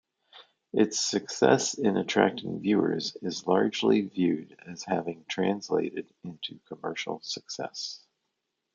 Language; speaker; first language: English; native; English